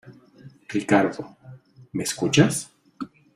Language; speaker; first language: Spanish; native; Spanish